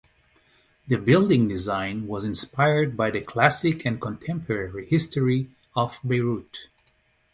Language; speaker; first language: English; non-native, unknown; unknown